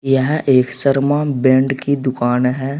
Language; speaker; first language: Hindi; native; Hindi